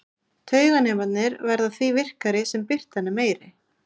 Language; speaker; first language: Icelandic; native; Icelandic